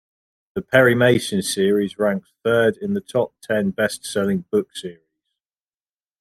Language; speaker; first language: English; native; English